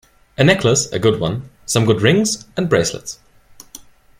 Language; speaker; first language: English; non-native, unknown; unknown